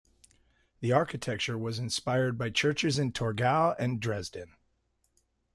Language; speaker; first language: English; native; English